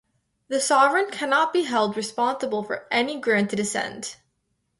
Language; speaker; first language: English; native; English